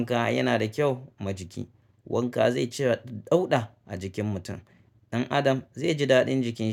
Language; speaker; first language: Hausa; native; Hausa